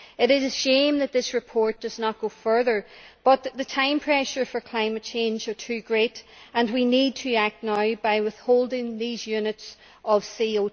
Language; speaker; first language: English; native; English